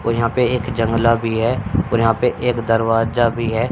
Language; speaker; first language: Hindi; native; Hindi